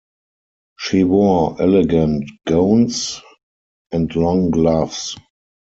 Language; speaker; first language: English; non-native, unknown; German